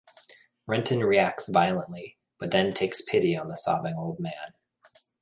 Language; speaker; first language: English; native; English